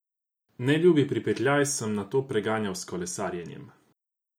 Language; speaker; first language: Slovenian; non-native, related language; Croatian